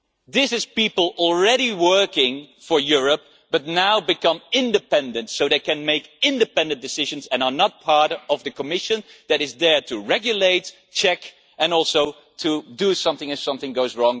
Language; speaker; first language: English; non-native, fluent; Dutch